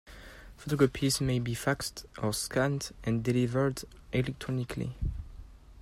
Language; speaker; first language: English; non-native, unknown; French